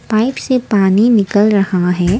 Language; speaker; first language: Hindi; non-native, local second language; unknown